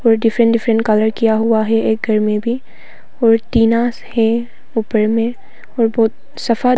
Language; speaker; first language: Hindi; non-native, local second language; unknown